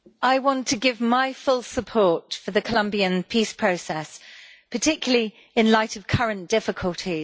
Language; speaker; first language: English; native; English